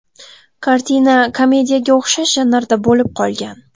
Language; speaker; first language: Uzbek; native; Uzbek